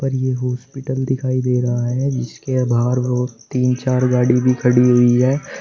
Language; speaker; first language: Hindi; native; Hindi